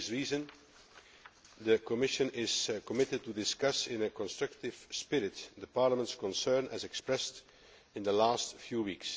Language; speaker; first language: English; non-native, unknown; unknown